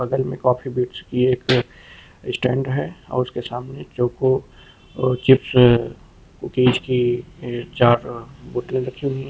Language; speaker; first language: Hindi; native; Hindi